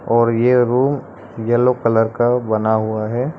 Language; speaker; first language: Hindi; non-native, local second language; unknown